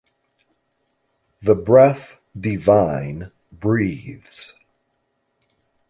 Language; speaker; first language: English; native; English